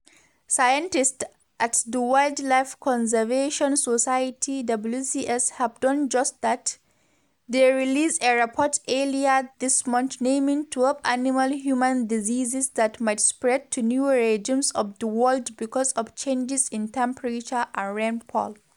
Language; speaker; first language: English; non-native, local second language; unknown